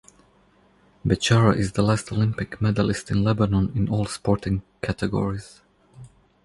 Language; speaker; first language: English; non-native, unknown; Croatian